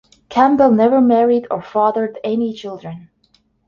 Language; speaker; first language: English; non-native, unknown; Estonian